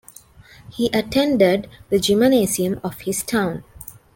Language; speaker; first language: English; non-native, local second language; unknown